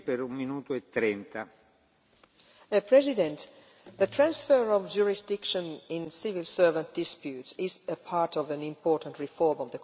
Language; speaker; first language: English; non-native, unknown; Finnish